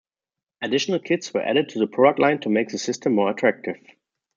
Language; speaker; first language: English; non-native, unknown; German